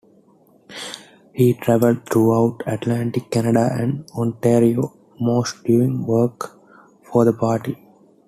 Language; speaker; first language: English; non-native, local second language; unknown